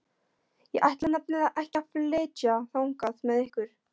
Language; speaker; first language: Icelandic; non-native, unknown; Polish